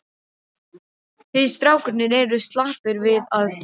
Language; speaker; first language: Icelandic; non-native, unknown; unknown